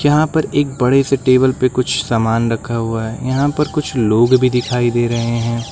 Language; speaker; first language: Hindi; native; Hindi